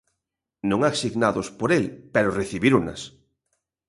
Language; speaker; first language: Galician; native; Galician